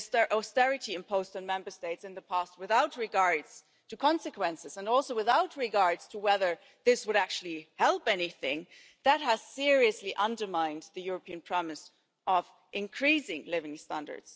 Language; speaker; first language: English; non-native, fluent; German